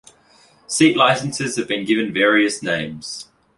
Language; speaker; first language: English; native; English